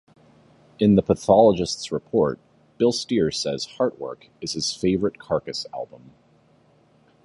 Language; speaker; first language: English; native; English